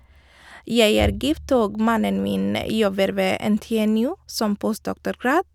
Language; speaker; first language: Norwegian; non-native, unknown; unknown